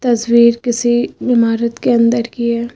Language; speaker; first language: Hindi; native; Hindi